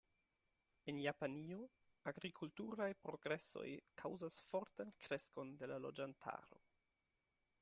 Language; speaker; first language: Esperanto; non-native, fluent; German